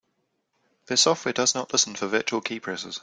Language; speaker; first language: English; native; English